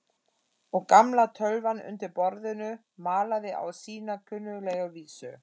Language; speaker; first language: Icelandic; non-native, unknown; German